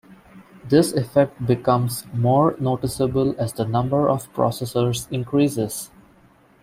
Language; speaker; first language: English; non-native, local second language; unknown